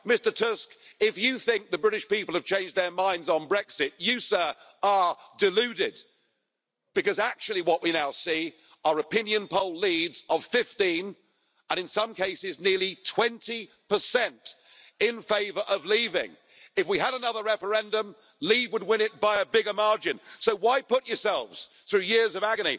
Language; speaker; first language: English; native; English